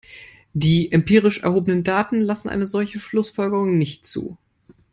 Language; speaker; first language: English; non-native, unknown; German